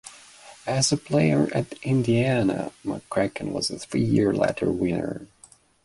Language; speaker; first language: English; non-native, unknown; Belarusian